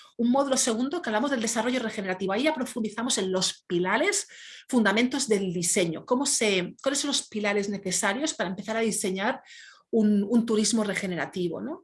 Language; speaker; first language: Spanish; native; Spanish